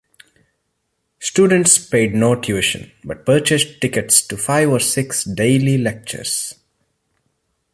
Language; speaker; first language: English; non-native, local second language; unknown